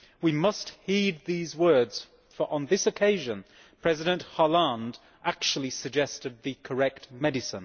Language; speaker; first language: English; native; English